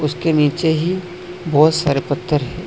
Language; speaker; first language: Hindi; non-native, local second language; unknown